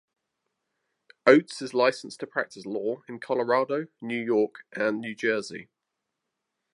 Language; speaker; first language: English; native; English